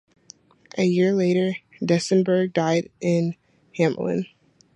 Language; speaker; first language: English; native; English